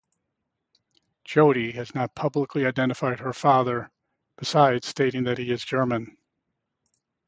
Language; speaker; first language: English; native; English